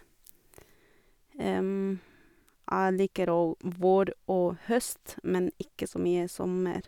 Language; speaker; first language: Norwegian; non-native, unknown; Portuguese